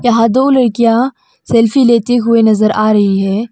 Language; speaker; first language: Hindi; non-native, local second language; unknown